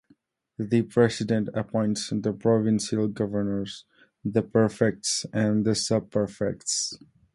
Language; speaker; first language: English; non-native, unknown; Nepali